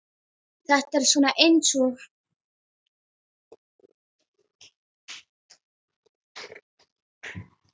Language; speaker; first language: Icelandic; native; Icelandic